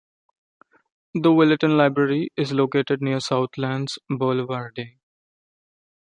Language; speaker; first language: English; non-native, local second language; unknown